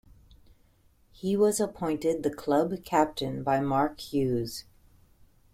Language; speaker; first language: English; native; English